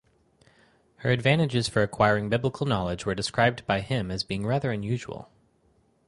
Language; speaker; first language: English; native; English